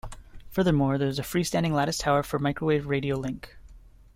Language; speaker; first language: English; native; English